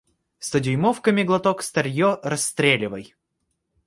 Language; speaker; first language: Russian; native; Russian